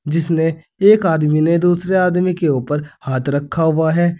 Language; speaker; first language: Hindi; native; Hindi